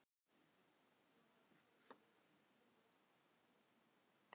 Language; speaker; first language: Icelandic; non-native, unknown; Filipino